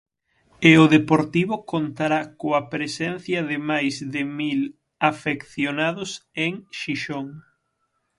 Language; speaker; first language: Galician; native; Galician